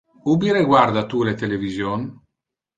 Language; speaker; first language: Interlingua; non-native, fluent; Italian